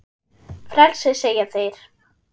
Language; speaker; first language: Icelandic; non-native, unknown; German